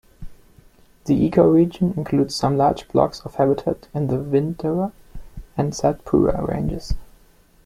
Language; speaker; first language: English; non-native, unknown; German